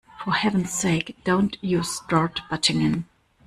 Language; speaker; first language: English; non-native, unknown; German